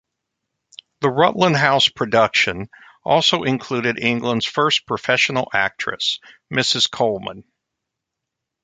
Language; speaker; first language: English; native; English